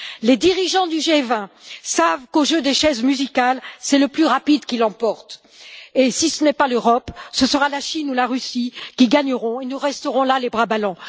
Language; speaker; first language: French; native; French